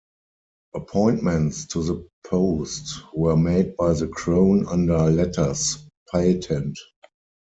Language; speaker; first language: English; non-native, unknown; German